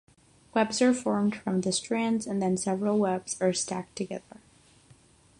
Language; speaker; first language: English; non-native, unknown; Catalan